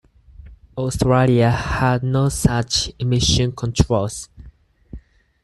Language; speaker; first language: English; non-native, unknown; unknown